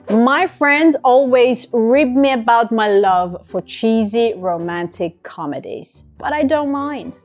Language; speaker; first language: English; non-native, fluent; Russian